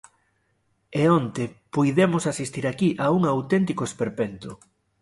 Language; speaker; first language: Galician; native; Galician